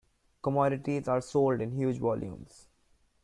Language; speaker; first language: English; non-native, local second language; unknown